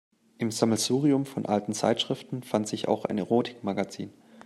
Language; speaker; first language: German; native; German